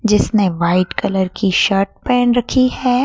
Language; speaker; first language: Hindi; native; Hindi